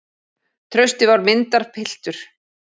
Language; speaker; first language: Icelandic; native; Icelandic